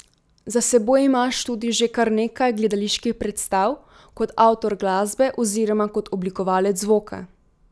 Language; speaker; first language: Slovenian; native; Slovenian